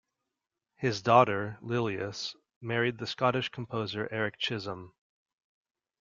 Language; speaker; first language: English; native; English